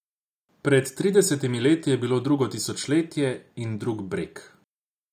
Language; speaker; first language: Slovenian; non-native, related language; Croatian